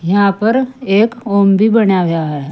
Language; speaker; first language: Hindi; native; Hindi